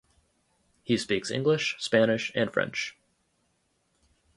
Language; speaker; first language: English; native; English